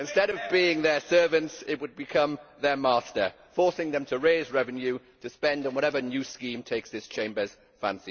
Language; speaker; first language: English; native; English